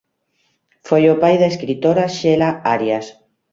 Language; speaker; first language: Galician; native; Galician